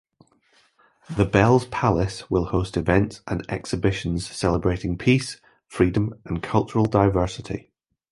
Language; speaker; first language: English; native; English